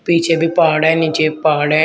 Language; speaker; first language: Hindi; native; Hindi